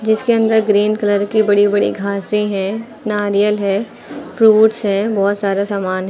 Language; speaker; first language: Hindi; native; Hindi